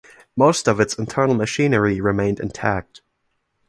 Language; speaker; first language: English; non-native, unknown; German